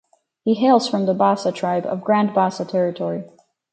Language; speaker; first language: English; native; English